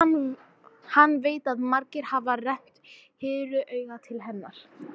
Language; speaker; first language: Icelandic; non-native, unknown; English